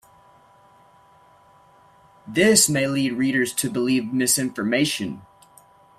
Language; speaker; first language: English; native; English